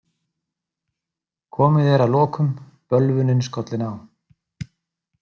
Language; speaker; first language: Icelandic; native; Icelandic